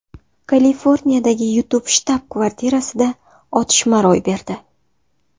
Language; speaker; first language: Uzbek; native; Uzbek